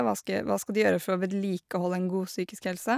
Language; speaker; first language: Norwegian; native; Norwegian